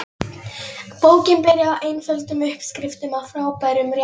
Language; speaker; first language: Icelandic; non-native, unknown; Polish